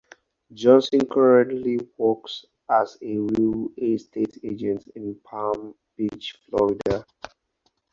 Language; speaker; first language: English; non-native, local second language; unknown